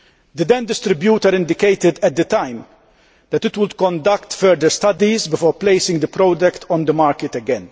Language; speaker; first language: English; non-native, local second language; Maltese